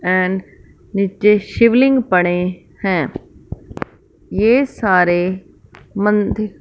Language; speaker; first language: Hindi; non-native, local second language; Punjabi